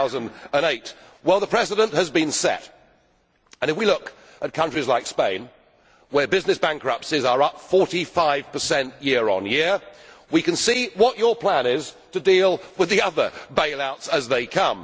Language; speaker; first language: English; native; English